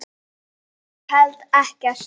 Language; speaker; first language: Icelandic; non-native, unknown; Czech